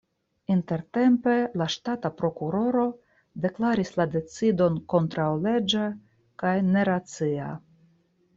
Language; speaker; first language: Esperanto; non-native, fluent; Russian